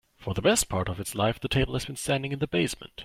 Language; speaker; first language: English; non-native, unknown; German